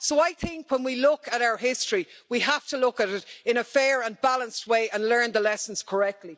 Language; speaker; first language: English; native; English